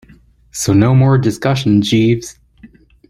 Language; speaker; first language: English; native; English